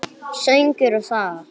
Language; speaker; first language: Icelandic; non-native, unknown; English